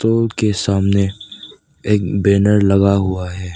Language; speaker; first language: Hindi; early bilingual, other home language; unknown